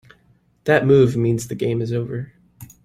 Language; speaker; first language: English; native; English